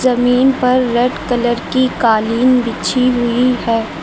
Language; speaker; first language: Hindi; native; Hindi